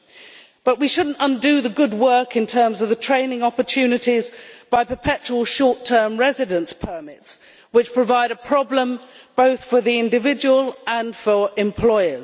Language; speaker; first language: English; native; English